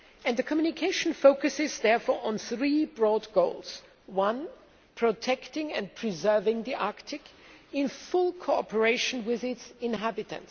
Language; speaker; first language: English; non-native, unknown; German